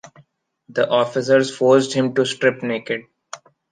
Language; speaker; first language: English; non-native, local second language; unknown